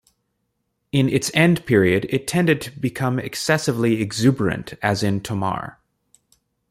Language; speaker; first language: English; native; English